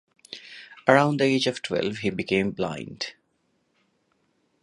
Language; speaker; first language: English; non-native, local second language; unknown